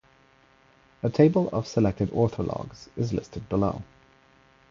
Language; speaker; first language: English; non-native, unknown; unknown